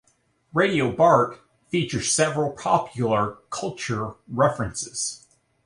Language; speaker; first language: English; native; English